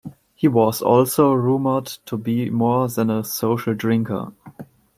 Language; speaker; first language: English; non-native, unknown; German